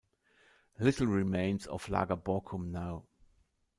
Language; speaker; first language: English; non-native, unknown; German